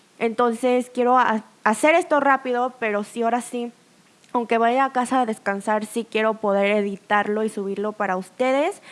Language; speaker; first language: Spanish; early bilingual, other home language; Korean